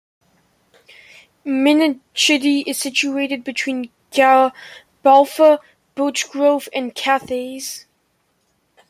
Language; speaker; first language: English; native; English